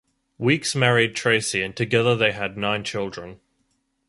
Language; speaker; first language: English; native; English